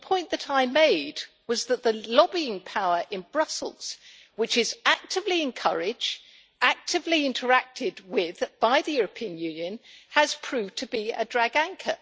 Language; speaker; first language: English; native; English